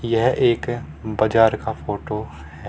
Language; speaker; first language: Hindi; native; Hindi